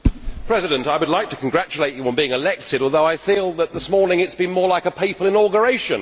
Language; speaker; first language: English; native; English